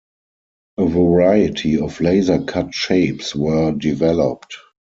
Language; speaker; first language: English; non-native, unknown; German